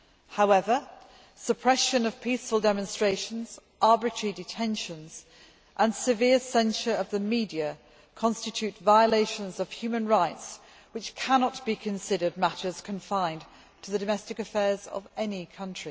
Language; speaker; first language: English; native; English